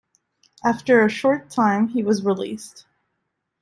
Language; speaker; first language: English; non-native, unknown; French